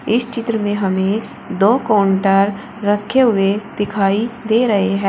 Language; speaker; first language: Hindi; native; Hindi